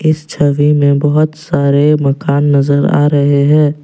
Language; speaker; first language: Hindi; non-native, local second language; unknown